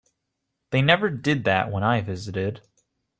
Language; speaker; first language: English; native; English